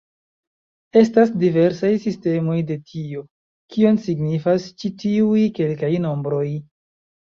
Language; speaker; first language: Esperanto; non-native, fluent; Chinese